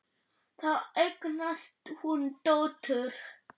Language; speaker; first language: Icelandic; non-native, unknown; German